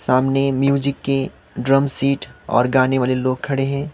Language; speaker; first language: Hindi; non-native, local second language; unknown